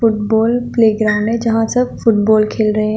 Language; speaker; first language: Hindi; native; Hindi